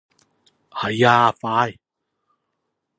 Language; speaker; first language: Cantonese; non-native, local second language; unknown